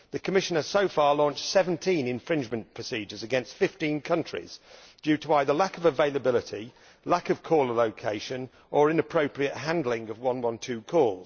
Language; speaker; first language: English; native; English